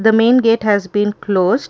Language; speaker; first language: English; non-native, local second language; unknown